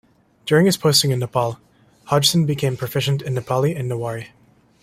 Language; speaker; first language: English; native; English